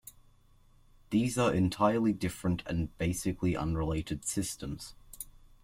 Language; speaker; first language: English; native; English